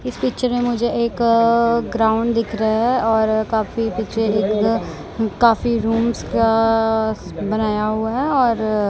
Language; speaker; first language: Hindi; non-native, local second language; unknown